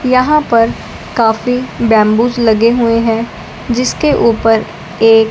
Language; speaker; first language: Hindi; non-native, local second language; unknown